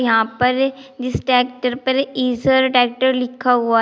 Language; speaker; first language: Hindi; native; Hindi